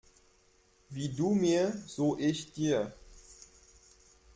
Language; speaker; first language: German; non-native, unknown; French